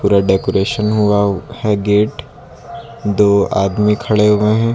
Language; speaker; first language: Hindi; native; Hindi